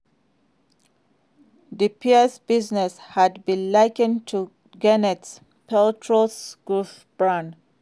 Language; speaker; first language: English; non-native, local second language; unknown